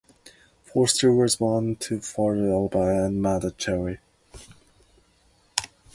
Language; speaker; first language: English; non-native, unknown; Japanese